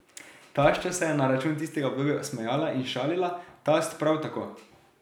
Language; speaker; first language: Slovenian; native; Slovenian